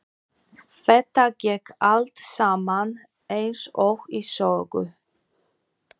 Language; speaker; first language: Icelandic; non-native, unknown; Polish